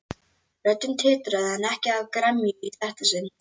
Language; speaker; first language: Icelandic; native; Icelandic